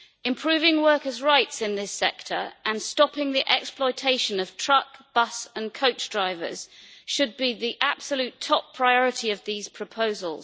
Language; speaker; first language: English; native; English